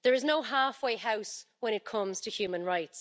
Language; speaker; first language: English; native; English